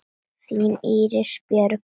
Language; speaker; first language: Icelandic; non-native, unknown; Latvian